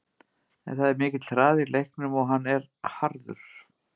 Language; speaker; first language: Icelandic; native; Icelandic